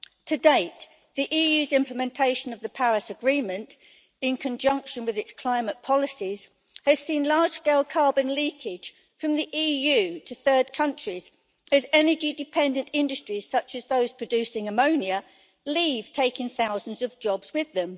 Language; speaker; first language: English; native; English